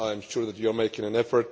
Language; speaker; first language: English; non-native, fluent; Czech